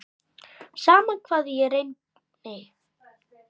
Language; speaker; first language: Icelandic; native; Icelandic